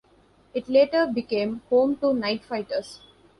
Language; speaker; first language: English; non-native, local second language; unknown